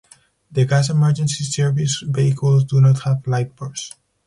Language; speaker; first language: English; non-native, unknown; Spanish